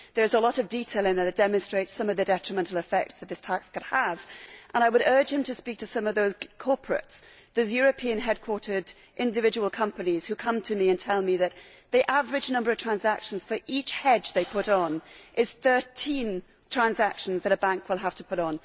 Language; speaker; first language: English; native; English